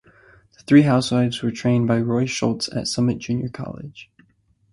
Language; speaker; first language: English; native; English